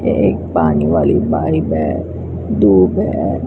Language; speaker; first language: Hindi; non-native, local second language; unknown